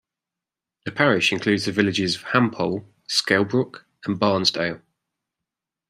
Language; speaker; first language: English; native; English